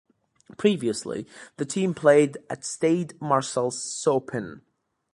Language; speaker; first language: English; native; English